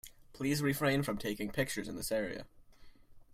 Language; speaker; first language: English; native; English